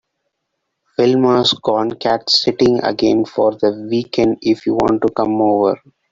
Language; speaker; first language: English; non-native, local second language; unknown